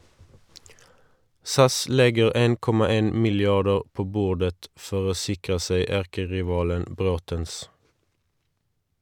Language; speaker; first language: Norwegian; non-native, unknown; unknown